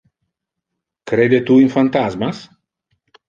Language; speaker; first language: Interlingua; non-native, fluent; Italian